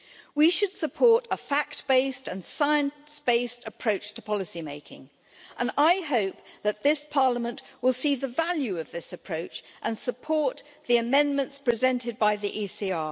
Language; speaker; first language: English; native; English